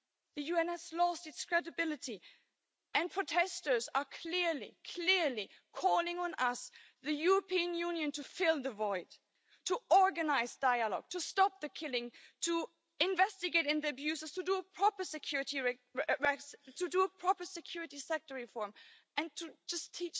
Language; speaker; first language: English; non-native, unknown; German